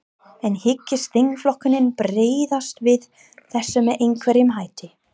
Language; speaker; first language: Icelandic; non-native, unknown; English